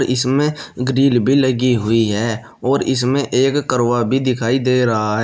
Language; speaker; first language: Hindi; native; Hindi